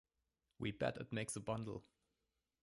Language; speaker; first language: English; non-native, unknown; German